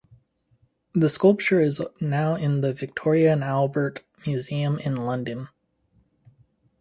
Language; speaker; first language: English; native; English